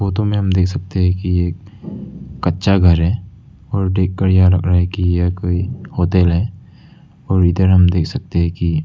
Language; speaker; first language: Hindi; non-native, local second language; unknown